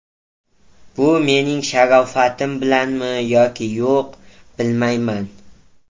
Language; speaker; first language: Uzbek; native; Uzbek